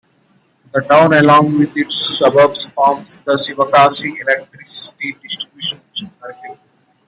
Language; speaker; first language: English; non-native, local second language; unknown